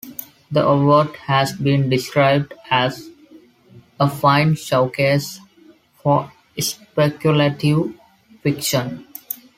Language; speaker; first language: English; non-native, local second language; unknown